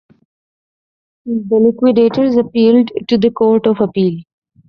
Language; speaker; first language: English; non-native, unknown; Urdu